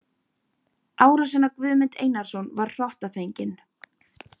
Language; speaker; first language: Icelandic; native; Icelandic